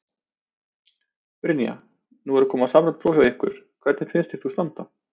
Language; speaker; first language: Icelandic; native; Icelandic